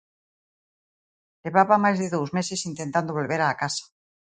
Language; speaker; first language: Galician; native; Galician